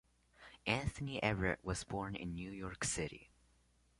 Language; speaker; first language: English; non-native, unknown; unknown